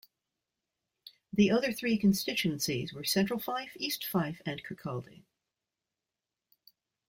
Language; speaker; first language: English; native; English